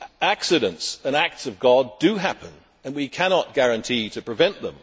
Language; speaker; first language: English; native; English